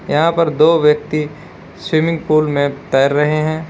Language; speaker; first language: Hindi; native; Hindi